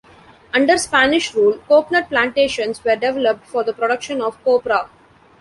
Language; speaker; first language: English; non-native, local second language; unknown